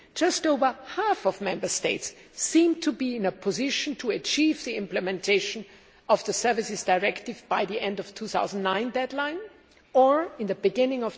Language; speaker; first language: English; non-native, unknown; German